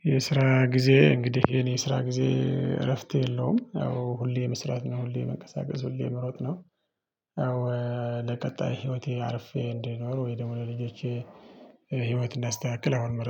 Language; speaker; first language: Amharic; non-native, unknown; Tigrinya